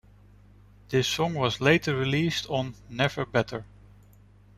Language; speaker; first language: English; non-native, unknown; Dutch